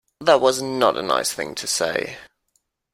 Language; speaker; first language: English; non-native, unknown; German